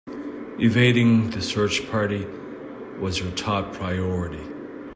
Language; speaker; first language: English; native; English